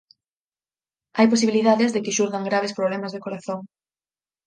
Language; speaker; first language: Galician; native; Galician